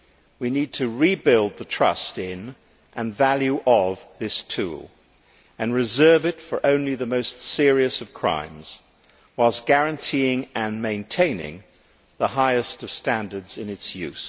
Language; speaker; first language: English; native; English